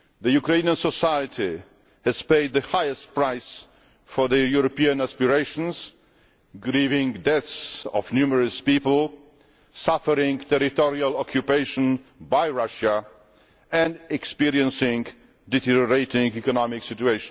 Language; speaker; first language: English; non-native, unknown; Polish